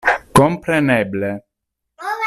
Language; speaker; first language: Esperanto; non-native, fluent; Italian